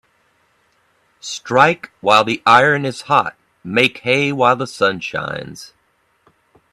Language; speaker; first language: English; native; English